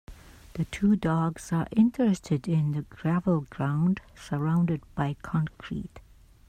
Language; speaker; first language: English; native; English